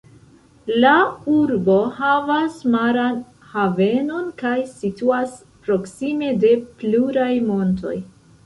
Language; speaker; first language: Esperanto; non-native, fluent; Central Kurdish